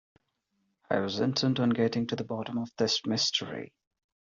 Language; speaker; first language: English; non-native, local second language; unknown